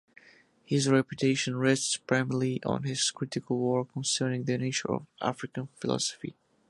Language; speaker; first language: English; non-native, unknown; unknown